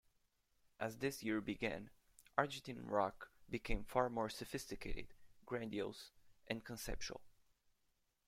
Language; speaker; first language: English; native; English